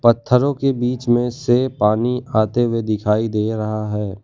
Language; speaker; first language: Hindi; non-native, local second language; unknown